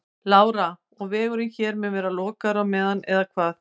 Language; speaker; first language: Icelandic; native; Icelandic